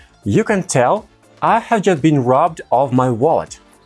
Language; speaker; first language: English; non-native, fluent; Russian